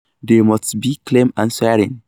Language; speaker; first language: English; non-native, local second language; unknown